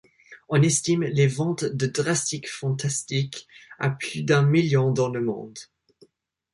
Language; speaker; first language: French; non-native, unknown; English